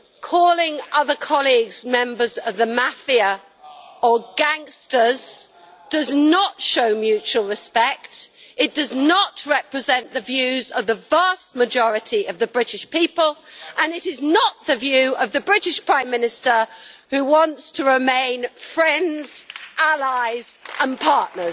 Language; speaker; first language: English; native; English